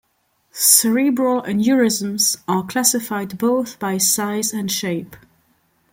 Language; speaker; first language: English; non-native, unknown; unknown